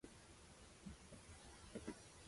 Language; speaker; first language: Spanish; non-native, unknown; Chinese